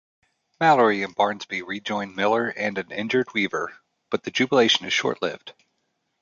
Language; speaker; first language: English; native; English